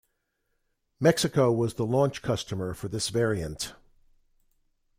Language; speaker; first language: English; native; English